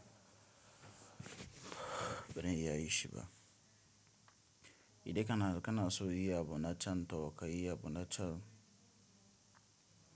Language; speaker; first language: Hausa; non-native, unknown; Tiv